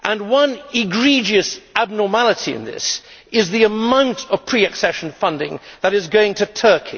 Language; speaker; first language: English; native; English